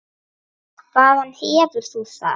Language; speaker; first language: Icelandic; native; Icelandic